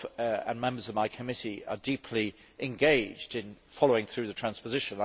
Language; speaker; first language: English; native; English